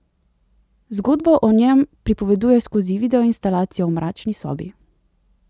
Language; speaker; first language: Slovenian; native; Slovenian